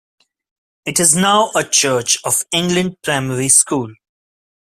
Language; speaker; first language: English; non-native, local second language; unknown